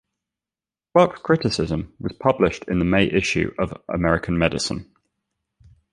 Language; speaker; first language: English; native; English